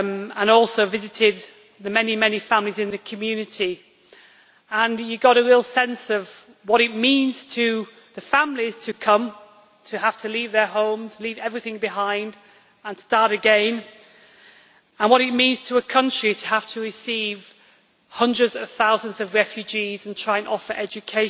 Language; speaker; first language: English; native; English